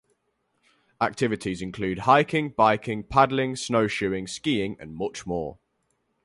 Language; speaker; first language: English; native; English